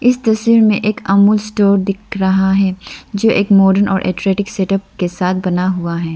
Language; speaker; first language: Hindi; non-native, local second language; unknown